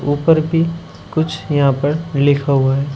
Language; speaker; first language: Hindi; native; Hindi